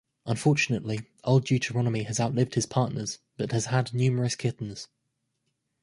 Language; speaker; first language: English; native; English